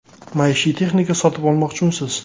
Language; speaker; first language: Uzbek; native; Uzbek